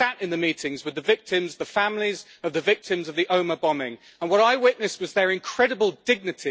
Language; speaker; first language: English; native; English